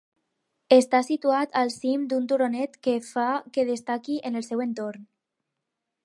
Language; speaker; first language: Catalan; non-native, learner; Spanish